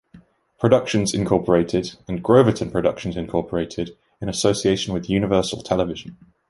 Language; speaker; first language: English; native; English